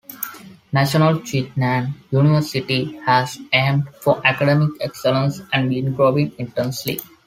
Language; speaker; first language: English; non-native, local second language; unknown